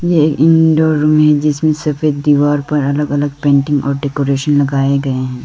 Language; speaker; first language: Hindi; non-native, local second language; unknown